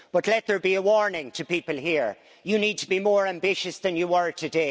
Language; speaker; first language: English; native; English